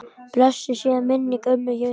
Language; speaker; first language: Icelandic; native; Icelandic